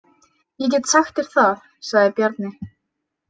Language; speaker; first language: Icelandic; native; Icelandic